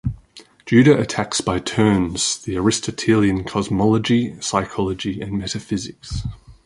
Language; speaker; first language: English; native; English